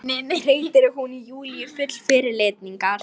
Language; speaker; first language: Icelandic; non-native, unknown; Lithuanian